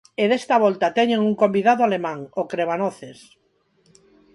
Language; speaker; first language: Galician; non-native, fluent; Spanish